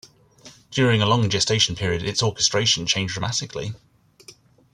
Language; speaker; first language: English; native; English